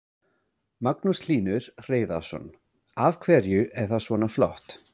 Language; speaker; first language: Icelandic; non-native, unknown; English